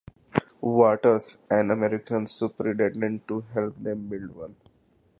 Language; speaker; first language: English; non-native, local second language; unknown